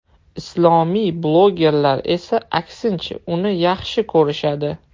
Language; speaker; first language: Uzbek; non-native, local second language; Russian